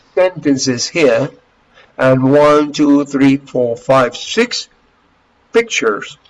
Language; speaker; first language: English; non-native, fluent; Spanish